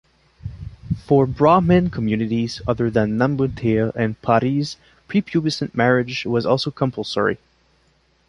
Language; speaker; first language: English; non-native, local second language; French